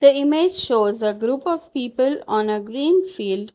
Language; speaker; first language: English; non-native, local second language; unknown